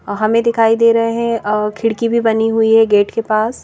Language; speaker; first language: Hindi; native; Hindi